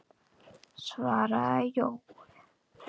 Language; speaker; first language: Icelandic; native; Icelandic